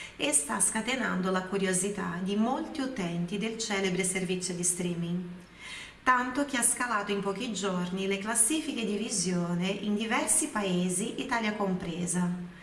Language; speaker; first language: Italian; non-native, fluent; Portuguese